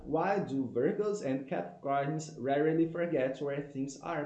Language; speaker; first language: English; non-native, fluent; Portuguese